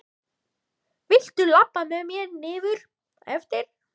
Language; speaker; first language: Icelandic; native; Icelandic